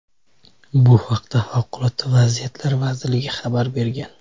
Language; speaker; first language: Uzbek; native; Uzbek